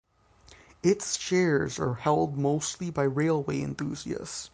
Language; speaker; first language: English; native; English